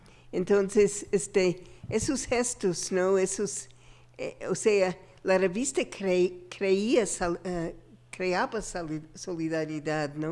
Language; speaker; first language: Spanish; non-native, fluent; English